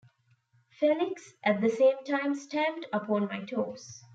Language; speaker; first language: English; non-native, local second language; Tamil